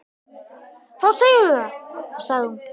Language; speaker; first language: Icelandic; native; Icelandic